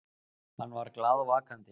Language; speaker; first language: Icelandic; native; Icelandic